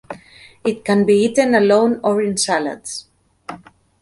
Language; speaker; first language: English; native; English